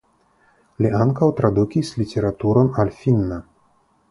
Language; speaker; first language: Esperanto; non-native, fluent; Russian